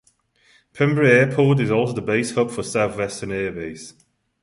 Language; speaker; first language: English; non-native, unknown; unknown